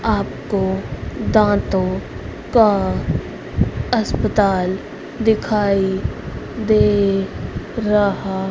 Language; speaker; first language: Hindi; native; Hindi